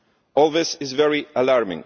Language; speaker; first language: English; non-native, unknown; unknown